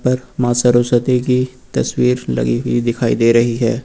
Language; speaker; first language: Hindi; native; Hindi